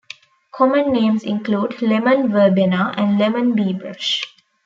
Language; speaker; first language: English; non-native, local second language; Tamil